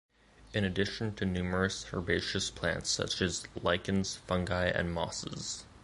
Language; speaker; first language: English; native; English